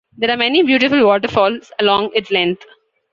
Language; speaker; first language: English; non-native, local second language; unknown